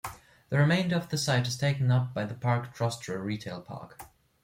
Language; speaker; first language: English; non-native, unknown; German